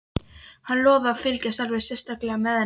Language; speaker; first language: Icelandic; non-native, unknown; Polish